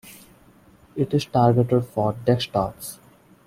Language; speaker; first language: English; non-native, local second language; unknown